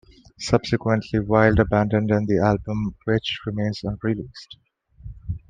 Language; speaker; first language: English; non-native, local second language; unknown